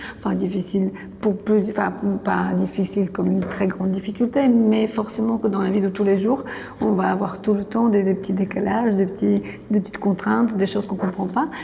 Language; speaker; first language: French; non-native, fluent; Bulgarian